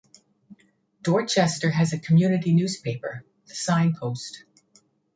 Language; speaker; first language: English; native; English